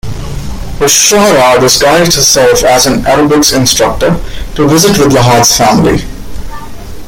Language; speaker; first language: English; non-native, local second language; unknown